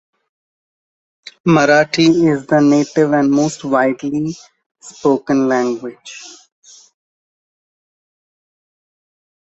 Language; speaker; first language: English; non-native, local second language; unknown